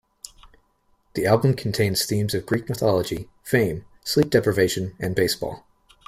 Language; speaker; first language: English; native; English